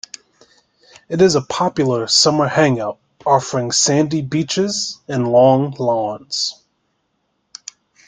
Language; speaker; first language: English; native; English